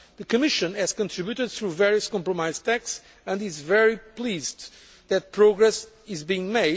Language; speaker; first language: English; non-native, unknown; Portuguese